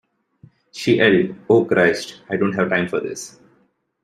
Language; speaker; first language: English; non-native, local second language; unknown